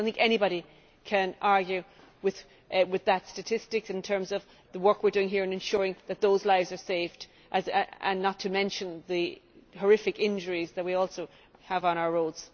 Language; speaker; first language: English; native; English